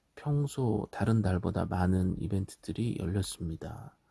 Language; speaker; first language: Korean; native; Korean